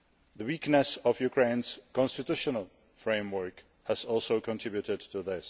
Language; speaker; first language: English; non-native, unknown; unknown